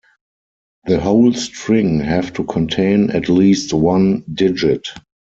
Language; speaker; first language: English; non-native, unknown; German